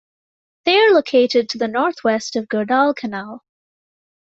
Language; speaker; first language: English; native; English